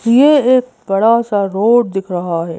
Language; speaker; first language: Hindi; native; Hindi